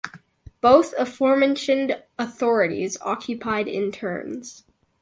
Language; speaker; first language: English; native; English